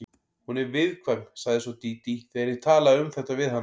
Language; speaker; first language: Icelandic; native; Icelandic